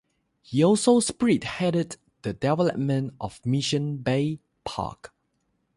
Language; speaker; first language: English; non-native, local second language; Chinese